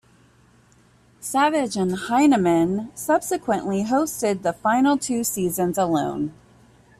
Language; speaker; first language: English; native; English